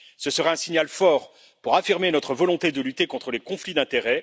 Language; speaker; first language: French; native; French